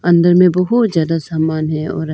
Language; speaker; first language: Hindi; non-native, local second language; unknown